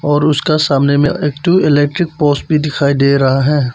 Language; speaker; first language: Hindi; non-native, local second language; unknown